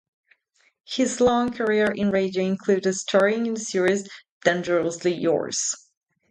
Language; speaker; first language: English; non-native, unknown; Italian